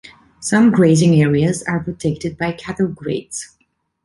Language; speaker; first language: English; non-native, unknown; Italian